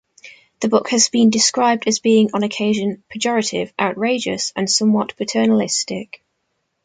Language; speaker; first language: English; native; English